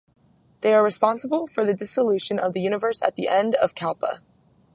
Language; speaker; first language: English; native; English